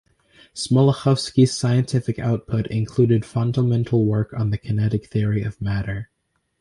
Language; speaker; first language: English; native; English